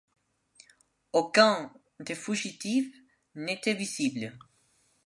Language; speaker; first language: French; non-native, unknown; Spanish